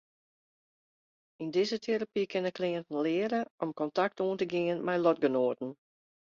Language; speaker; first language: Western Frisian; non-native, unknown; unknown